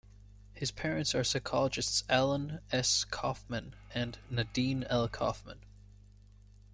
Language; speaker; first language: English; native; English